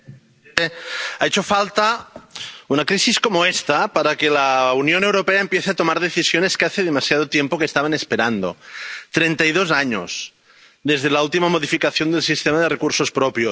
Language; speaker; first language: Spanish; non-native, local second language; Catalan